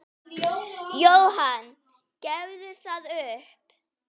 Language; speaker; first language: Icelandic; native; Icelandic